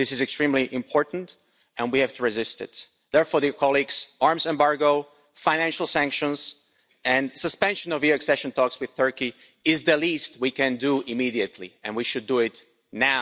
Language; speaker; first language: English; non-native, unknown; Slovak